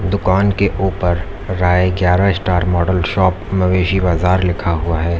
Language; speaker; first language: Hindi; native; Hindi